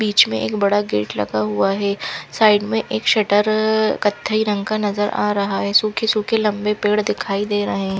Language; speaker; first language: Hindi; non-native, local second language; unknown